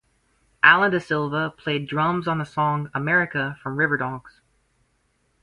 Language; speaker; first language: English; native; English